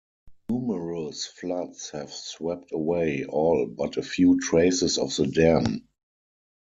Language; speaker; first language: English; non-native, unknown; German